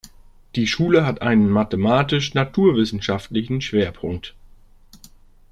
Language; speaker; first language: German; native; German